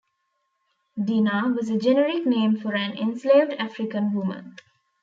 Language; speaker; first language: English; non-native, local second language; Tamil